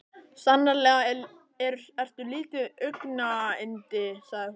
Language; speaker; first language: Icelandic; native; Icelandic